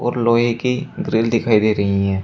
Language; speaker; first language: Hindi; native; Hindi